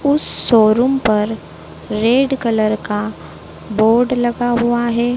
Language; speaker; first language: Hindi; native; Hindi